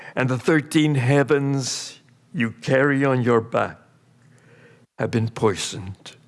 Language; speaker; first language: English; early bilingual, other home language; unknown